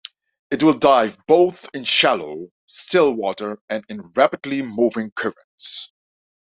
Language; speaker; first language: English; non-native, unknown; Dutch